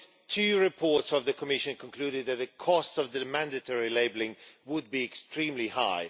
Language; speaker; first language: English; non-native, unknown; Swedish